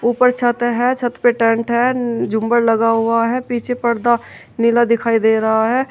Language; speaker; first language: Hindi; native; Hindi